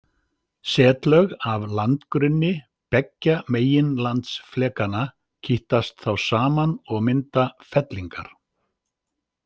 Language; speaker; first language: Icelandic; native; Icelandic